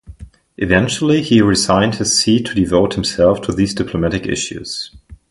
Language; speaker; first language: English; non-native, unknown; German